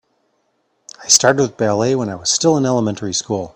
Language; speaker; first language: English; native; English